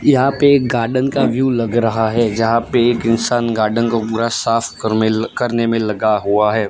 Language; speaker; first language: Hindi; non-native, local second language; Gujarati